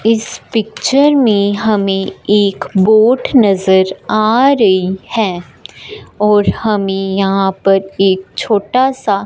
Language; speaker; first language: Hindi; non-native, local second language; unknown